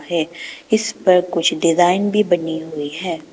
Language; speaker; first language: Hindi; non-native, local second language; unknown